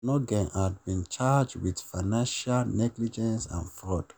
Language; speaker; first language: English; non-native, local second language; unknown